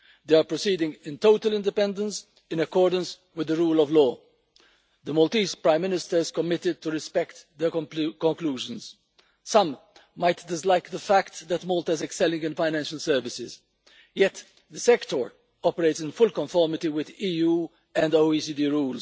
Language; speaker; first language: English; non-native, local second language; Maltese